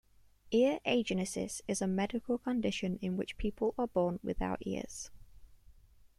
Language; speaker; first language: English; native; English